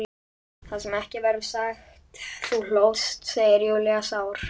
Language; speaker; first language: Icelandic; native; Icelandic